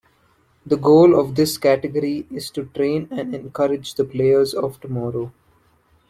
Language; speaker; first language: English; non-native, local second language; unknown